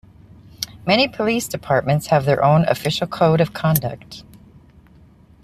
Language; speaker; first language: English; native; English